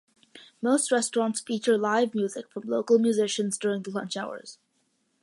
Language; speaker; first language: English; early bilingual, other home language; Malayalam